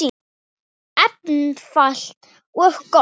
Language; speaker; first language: Icelandic; non-native, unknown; Thai